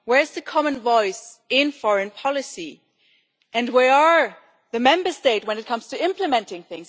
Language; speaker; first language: English; non-native, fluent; German